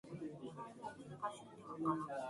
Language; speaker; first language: English; native; English